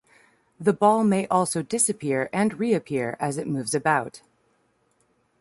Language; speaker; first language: English; native; English